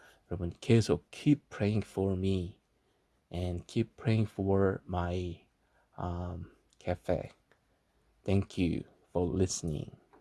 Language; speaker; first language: English; non-native, fluent; Korean